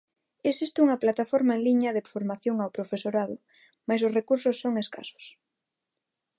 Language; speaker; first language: Galician; non-native, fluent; Spanish